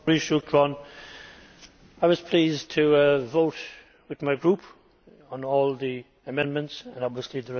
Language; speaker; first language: English; native; English